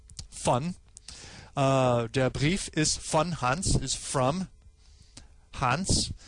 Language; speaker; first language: German; non-native, fluent; English